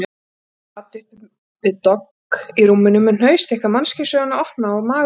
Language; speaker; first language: Icelandic; native; Icelandic